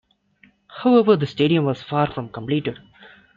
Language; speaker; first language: English; non-native, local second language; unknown